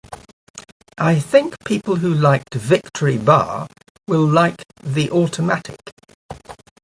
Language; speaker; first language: English; native; English